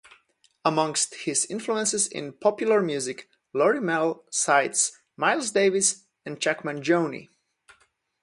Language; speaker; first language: English; non-native, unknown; Polish